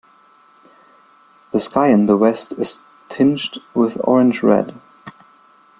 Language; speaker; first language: English; non-native, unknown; German